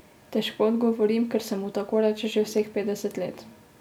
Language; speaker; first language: Slovenian; native; Slovenian